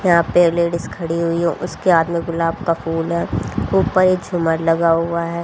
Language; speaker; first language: Hindi; native; Hindi